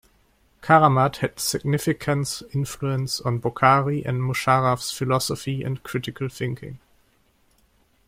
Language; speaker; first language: English; non-native, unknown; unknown